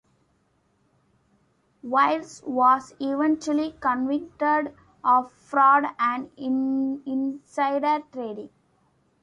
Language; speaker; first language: English; non-native, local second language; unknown